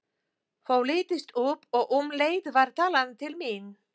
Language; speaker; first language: Icelandic; non-native, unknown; Polish